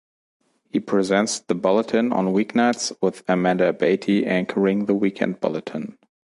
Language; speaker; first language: English; non-native, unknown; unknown